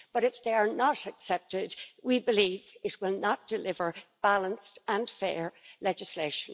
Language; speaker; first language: English; native; English